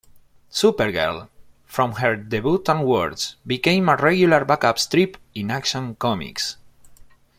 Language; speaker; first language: English; non-native, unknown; Spanish